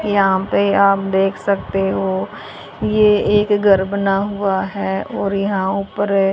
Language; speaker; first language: Hindi; native; Hindi